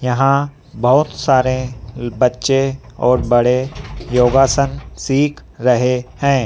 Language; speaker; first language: Hindi; native; Hindi